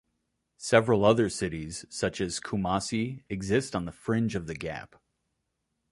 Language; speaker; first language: English; native; English